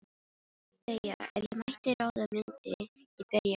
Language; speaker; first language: Icelandic; non-native, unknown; Filipino